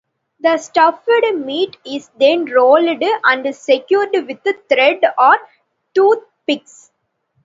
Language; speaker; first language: English; non-native, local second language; Tamil